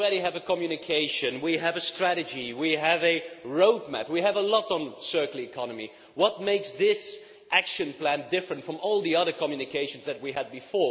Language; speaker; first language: English; non-native, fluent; Dutch